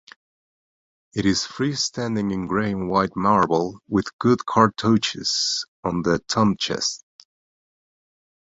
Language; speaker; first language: English; non-native, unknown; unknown